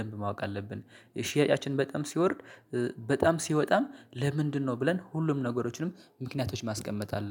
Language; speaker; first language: Amharic; native; Amharic